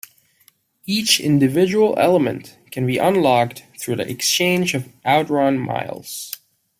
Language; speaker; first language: English; non-native, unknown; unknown